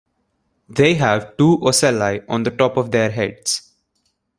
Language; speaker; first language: English; non-native, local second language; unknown